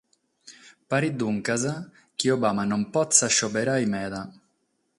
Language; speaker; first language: Sardinian; non-native, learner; Catalan